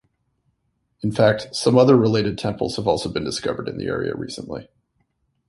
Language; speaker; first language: English; native; English